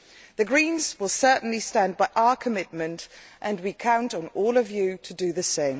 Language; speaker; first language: English; non-native, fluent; Dutch